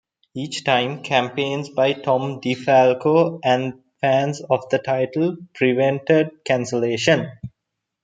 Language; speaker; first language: English; non-native, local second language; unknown